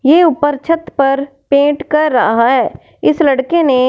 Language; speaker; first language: Hindi; non-native, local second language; Punjabi